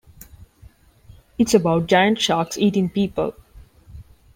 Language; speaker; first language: English; non-native, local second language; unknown